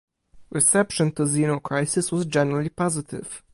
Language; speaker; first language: English; non-native, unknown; Polish